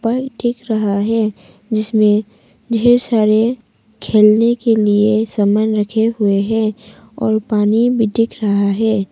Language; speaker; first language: Hindi; non-native, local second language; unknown